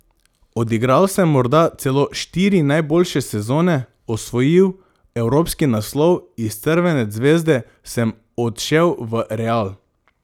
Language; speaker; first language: Slovenian; non-native, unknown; Macedonian